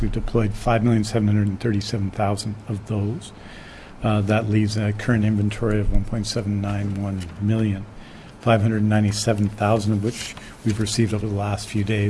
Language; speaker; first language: English; native; English